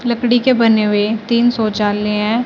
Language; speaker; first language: Hindi; native; Hindi